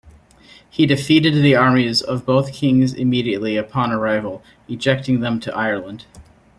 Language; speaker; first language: English; native; English